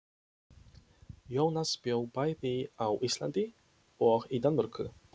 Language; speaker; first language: Icelandic; non-native, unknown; Polish